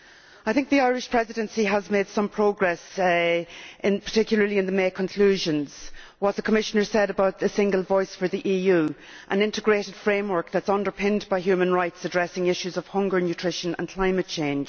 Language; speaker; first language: English; native; English